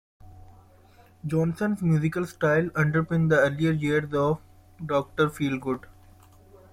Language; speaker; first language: English; non-native, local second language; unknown